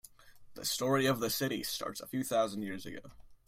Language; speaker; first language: English; native; English